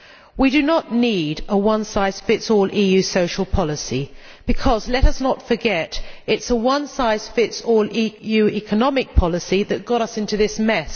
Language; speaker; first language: English; native; English